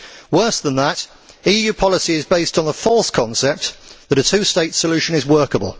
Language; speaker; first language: English; native; English